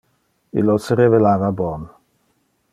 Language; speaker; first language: Interlingua; non-native, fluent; Dutch